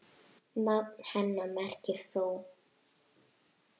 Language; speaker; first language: Icelandic; native; Icelandic